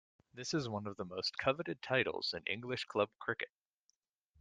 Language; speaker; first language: English; native; English